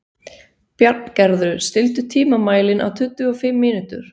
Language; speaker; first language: Icelandic; non-native, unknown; Swiss German